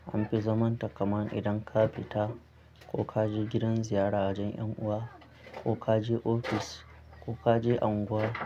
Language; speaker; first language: Hausa; non-native, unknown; Akan